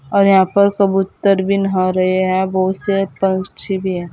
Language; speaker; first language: Hindi; native; Hindi